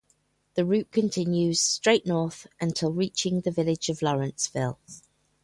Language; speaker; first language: English; native; English